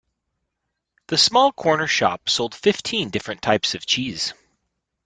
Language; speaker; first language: English; native; English